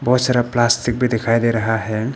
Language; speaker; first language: Hindi; early bilingual, other home language; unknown